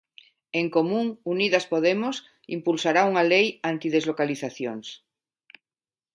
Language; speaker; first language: Galician; non-native, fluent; Spanish